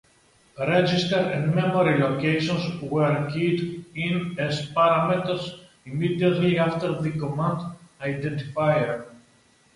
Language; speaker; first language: English; non-native, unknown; Greek